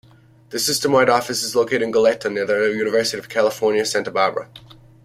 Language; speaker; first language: English; native; English